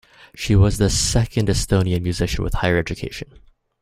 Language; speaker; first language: English; native; English